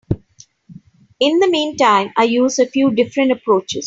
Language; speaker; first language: English; non-native, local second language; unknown